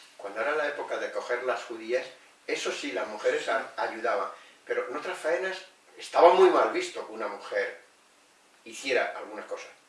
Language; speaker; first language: Spanish; native; Spanish